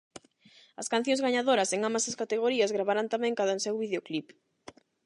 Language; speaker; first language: Galician; non-native, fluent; Spanish